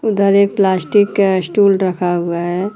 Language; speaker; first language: Hindi; native; Hindi